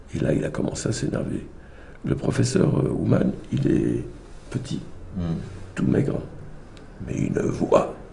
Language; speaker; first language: French; native; French